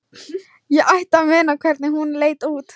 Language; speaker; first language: Icelandic; non-native, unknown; Thai